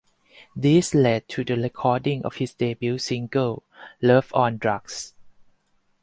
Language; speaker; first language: English; non-native, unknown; Thai